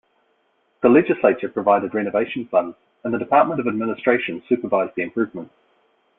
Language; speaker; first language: English; native; English